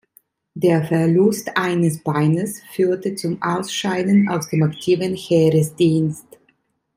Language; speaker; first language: German; non-native, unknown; Italian